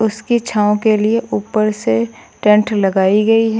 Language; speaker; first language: Hindi; native; Hindi